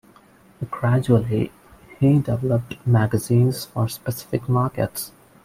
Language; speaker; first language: English; non-native, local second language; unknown